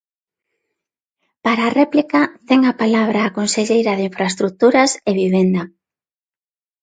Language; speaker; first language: Galician; non-native, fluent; Spanish